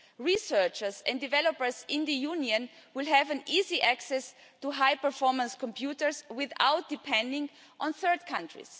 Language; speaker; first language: English; non-native, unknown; German